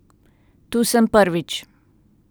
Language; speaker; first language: Slovenian; native; Slovenian